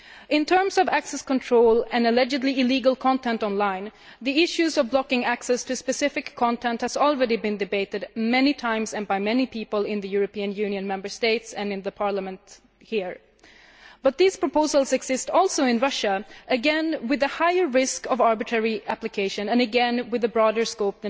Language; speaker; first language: English; non-native, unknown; Swedish